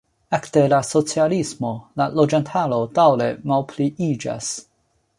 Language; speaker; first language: Esperanto; non-native, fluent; Chinese